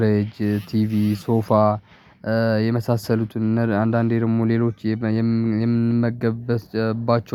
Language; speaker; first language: Amharic; non-native, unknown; Tigrinya